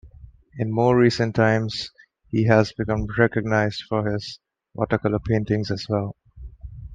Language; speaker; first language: English; non-native, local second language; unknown